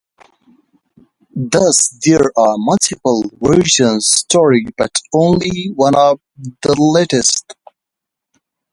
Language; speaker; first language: English; non-native, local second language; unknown